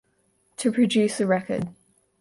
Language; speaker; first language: English; native; English